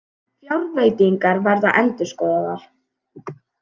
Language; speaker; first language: Icelandic; native; Icelandic